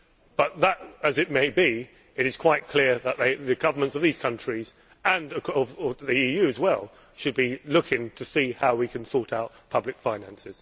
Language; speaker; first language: English; native; English